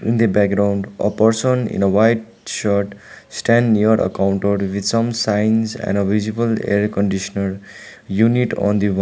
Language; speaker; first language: English; non-native, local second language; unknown